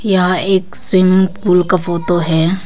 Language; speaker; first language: Hindi; non-native, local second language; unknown